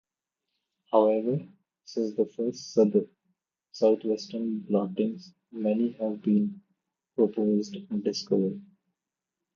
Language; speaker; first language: English; non-native, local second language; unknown